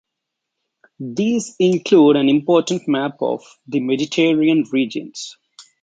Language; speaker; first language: English; non-native, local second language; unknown